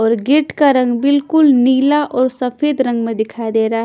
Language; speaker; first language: Hindi; non-native, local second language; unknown